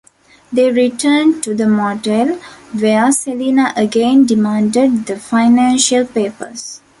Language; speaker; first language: English; non-native, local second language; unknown